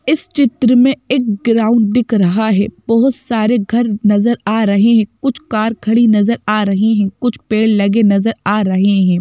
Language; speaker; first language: Hindi; native; Hindi